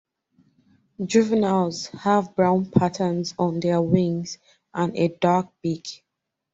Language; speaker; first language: English; non-native, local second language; Yoruba